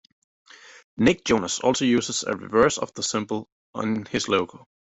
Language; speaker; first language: English; native; English